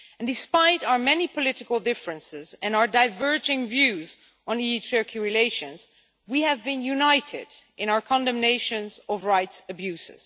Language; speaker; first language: English; non-native, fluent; Dutch